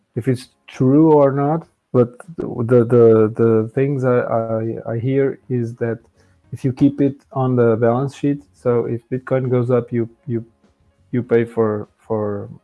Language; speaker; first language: English; non-native, fluent; Portuguese